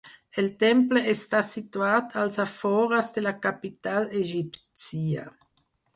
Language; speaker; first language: Catalan; non-native, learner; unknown